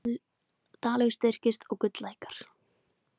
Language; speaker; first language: Icelandic; native; Icelandic